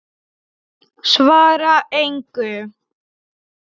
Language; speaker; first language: Icelandic; non-native, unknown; Polish